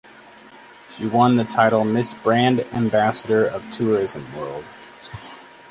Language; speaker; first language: English; native; English